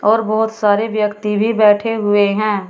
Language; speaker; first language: Hindi; native; Hindi